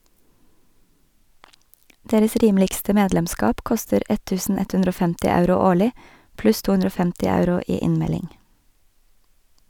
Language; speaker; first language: Norwegian; native; Norwegian